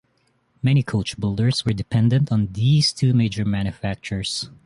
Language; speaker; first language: English; non-native, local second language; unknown